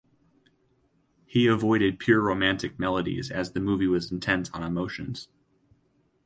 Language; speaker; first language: English; native; English